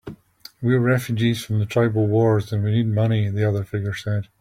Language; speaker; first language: English; native; English